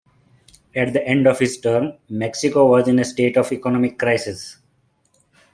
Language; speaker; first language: English; non-native, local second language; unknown